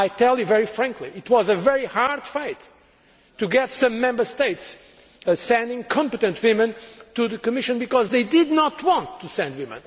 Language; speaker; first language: English; non-native, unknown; Portuguese